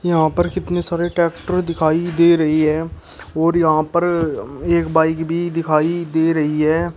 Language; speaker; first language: Hindi; native; Hindi